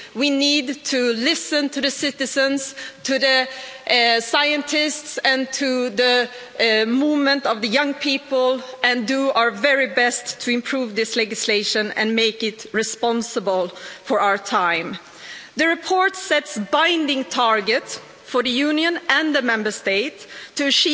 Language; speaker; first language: English; non-native, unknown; Swedish